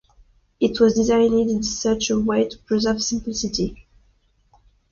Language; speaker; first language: English; non-native, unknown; French